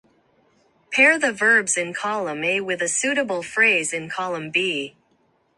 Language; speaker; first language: English; non-native, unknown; Japanese